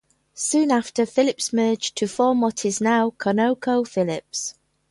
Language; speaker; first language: English; native; English